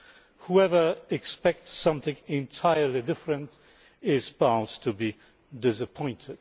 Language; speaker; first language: English; non-native, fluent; Polish